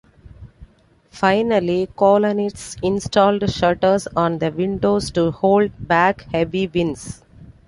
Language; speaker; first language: English; non-native, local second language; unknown